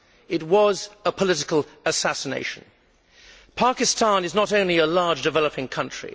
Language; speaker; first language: English; native; English